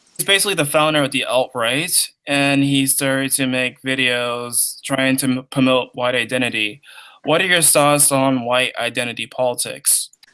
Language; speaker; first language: English; native; English